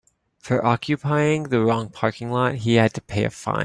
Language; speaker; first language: English; native; English